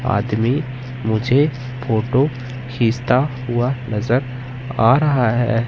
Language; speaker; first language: Hindi; native; Hindi